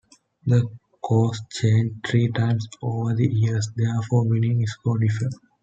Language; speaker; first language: English; non-native, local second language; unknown